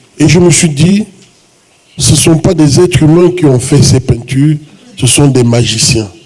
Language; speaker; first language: French; non-native, local second language; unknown